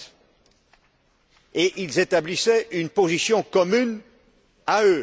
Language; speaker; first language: French; non-native, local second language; Dutch